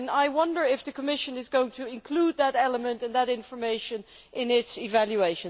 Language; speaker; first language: English; non-native, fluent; Dutch